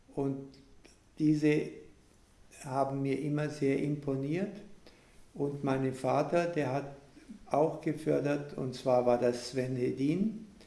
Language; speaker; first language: German; native; German